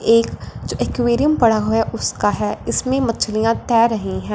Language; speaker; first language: Hindi; non-native, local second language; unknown